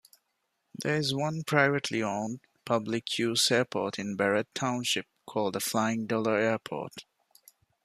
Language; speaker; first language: English; non-native, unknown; Divehi